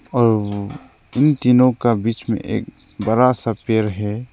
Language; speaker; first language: Hindi; non-native, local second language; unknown